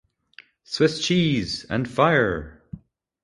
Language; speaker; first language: English; native; English